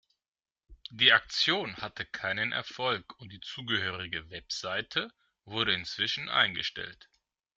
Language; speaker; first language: German; non-native, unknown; Greek